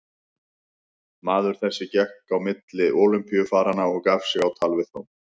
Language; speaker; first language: Icelandic; native; Icelandic